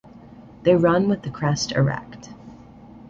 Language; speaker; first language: English; native; English